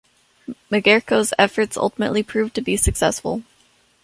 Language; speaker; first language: English; native; English